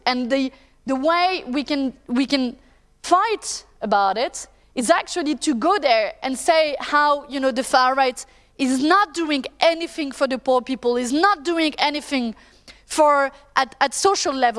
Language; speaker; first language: English; non-native, fluent; French